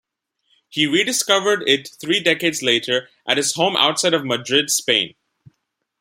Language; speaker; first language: English; non-native, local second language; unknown